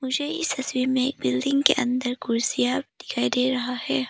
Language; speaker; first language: Hindi; early bilingual, other home language; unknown